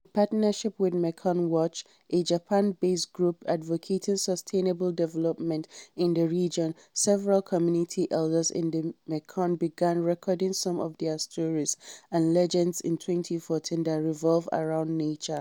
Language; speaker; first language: English; non-native, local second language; Hausa